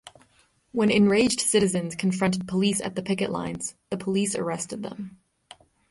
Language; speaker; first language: English; native; English